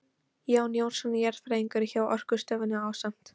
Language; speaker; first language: Icelandic; non-native, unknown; Polish